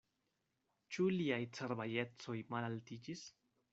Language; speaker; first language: Esperanto; non-native, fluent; Spanish